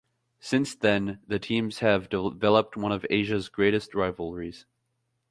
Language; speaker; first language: English; native; English